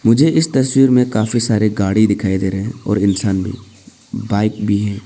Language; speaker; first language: Hindi; non-native, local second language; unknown